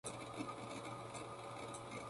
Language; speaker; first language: English; native; English